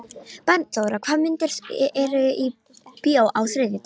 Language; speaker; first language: Icelandic; non-native, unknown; Romanian